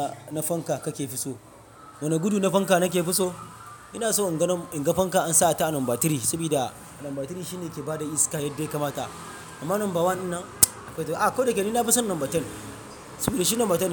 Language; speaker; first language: Hausa; non-native, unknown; Yoruba